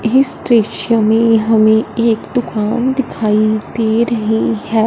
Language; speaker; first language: Hindi; non-native, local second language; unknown